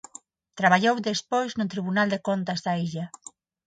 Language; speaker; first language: Galician; non-native, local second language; Spanish